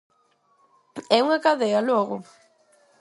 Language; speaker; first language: Galician; non-native, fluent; Spanish